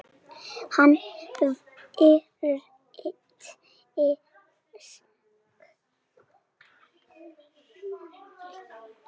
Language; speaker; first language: Icelandic; native; Icelandic